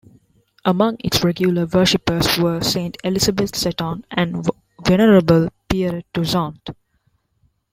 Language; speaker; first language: English; non-native, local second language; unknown